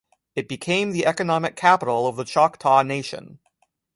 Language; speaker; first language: English; native; English